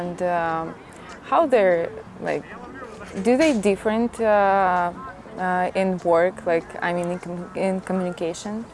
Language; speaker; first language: English; non-native, learner; Russian